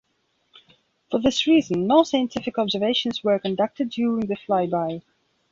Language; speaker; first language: English; non-native, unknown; Belarusian